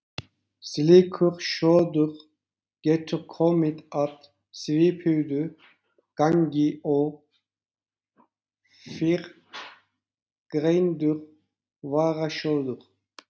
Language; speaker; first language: Icelandic; non-native, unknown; Turkish